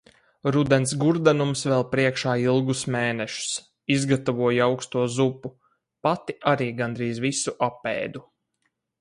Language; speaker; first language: Latvian; native; Latvian